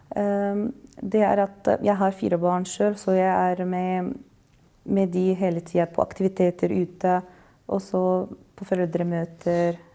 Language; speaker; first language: Norwegian; non-native, fluent; Arabic